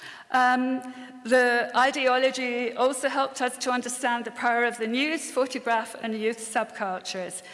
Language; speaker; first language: English; native; English